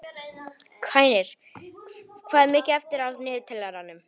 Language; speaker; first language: Icelandic; non-native, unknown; Polish